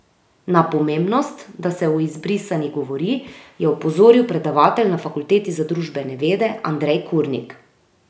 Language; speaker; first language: Slovenian; native; Slovenian